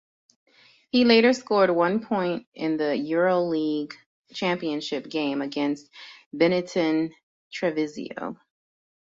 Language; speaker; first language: English; native; English